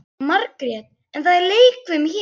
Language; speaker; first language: Icelandic; native; Icelandic